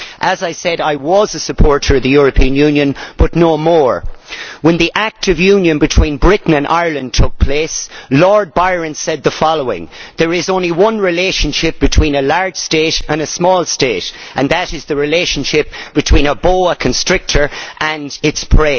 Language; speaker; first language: English; native; English